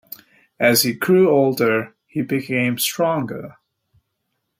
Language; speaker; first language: English; native; English